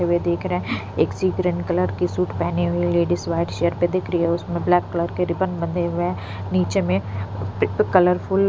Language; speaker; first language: Hindi; non-native, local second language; Punjabi